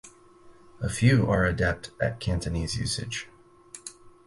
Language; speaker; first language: English; native; English